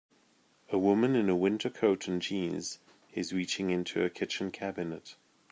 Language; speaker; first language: English; native; English